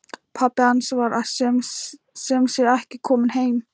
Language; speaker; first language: Icelandic; non-native, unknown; Thai